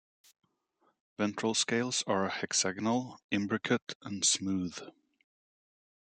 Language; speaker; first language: English; native; English